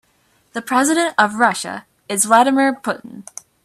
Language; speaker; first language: English; native; English